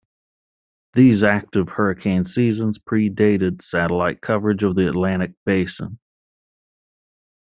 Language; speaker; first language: English; native; English